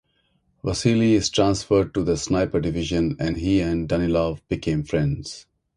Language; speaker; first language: English; non-native, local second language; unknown